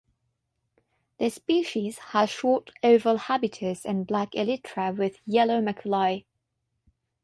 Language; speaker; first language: English; non-native, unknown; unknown